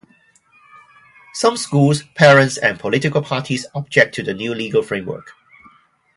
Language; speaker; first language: English; non-native, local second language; Cantonese